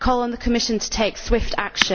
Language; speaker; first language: English; native; English